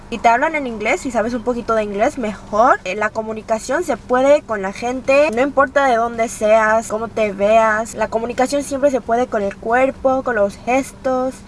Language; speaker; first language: Spanish; early bilingual, other home language; Korean